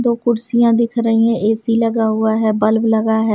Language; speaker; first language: Hindi; non-native, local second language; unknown